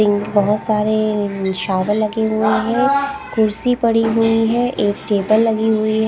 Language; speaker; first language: Hindi; non-native, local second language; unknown